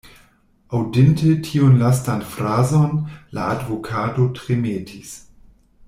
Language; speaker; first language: Esperanto; non-native, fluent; German